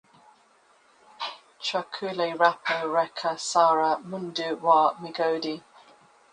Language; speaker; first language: English; native; English